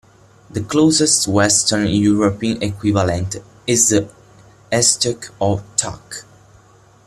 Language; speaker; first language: English; non-native, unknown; Italian